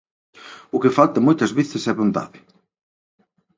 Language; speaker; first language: Galician; native; Galician